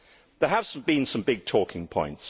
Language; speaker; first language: English; native; English